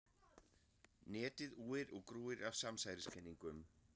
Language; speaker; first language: Icelandic; non-native, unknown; German